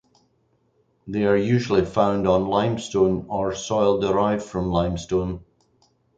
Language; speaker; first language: English; native; English